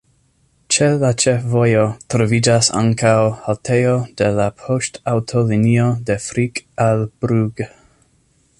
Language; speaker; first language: Esperanto; non-native, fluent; English